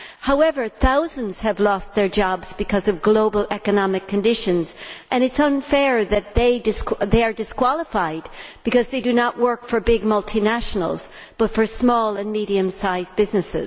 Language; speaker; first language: English; native; English